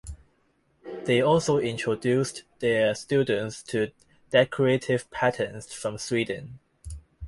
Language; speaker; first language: English; non-native, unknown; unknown